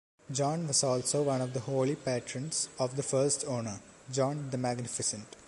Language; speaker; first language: English; non-native, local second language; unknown